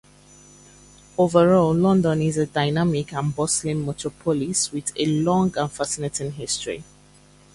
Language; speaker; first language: English; native; English